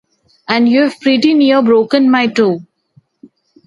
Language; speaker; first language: English; non-native, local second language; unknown